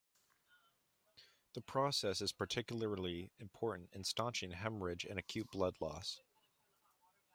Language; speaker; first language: English; native; English